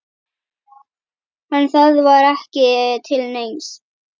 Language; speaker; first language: Icelandic; native; Icelandic